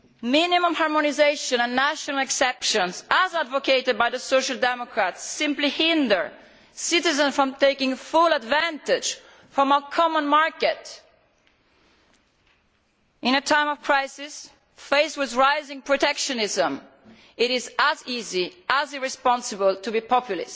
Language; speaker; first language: English; non-native, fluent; Italian